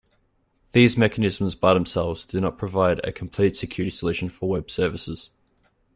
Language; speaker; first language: English; native; English